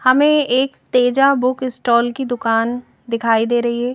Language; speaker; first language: Hindi; native; Hindi